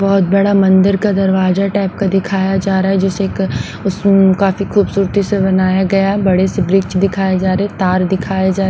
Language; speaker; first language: Hindi; non-native, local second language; Punjabi